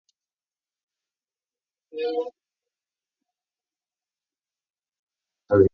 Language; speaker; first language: English; non-native, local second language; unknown